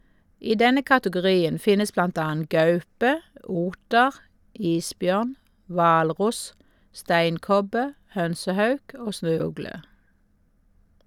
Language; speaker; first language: Norwegian; native; Norwegian